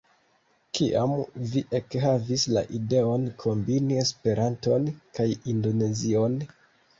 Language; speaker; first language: Esperanto; non-native, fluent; Kinyarwanda